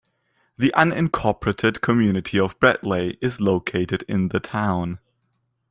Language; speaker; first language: English; non-native, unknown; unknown